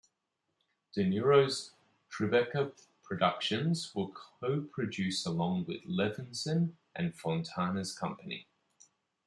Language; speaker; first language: English; native; English